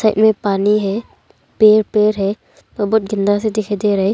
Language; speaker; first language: Hindi; non-native, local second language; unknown